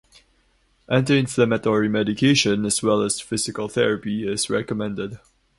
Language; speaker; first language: English; non-native, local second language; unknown